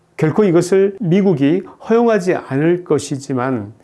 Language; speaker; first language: Korean; native; Korean